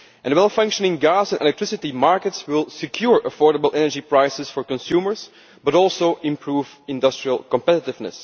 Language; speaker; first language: English; non-native, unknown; Dutch